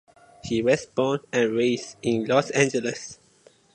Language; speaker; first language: English; non-native, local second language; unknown